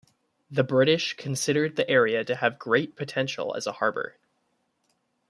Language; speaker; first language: English; native; English